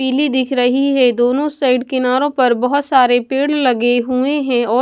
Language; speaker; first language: Hindi; non-native, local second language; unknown